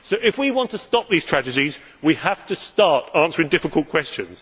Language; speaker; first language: English; native; English